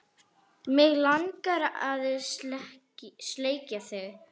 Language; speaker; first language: Icelandic; non-native, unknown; Arabic